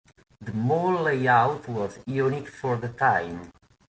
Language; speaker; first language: English; non-native, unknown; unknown